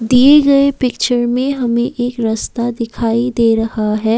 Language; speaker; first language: Hindi; non-native, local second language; Assamese